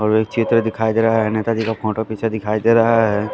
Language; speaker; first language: Hindi; non-native, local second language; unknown